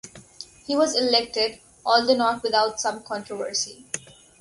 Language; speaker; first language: English; non-native, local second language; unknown